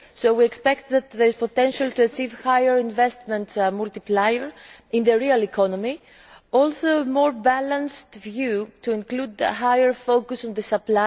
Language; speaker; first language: English; non-native, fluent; Greek